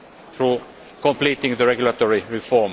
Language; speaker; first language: English; non-native, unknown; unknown